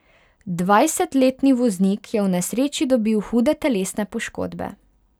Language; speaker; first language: Slovenian; non-native, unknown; Hungarian